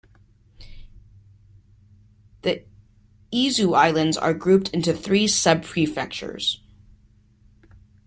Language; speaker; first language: English; native; English